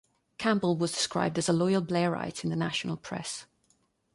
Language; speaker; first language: English; non-native, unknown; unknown